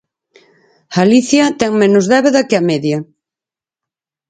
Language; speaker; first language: Galician; native; Galician